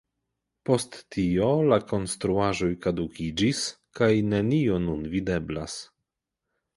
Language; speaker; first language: Esperanto; non-native, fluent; Polish